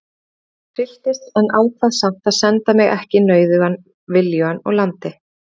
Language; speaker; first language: Icelandic; native; Icelandic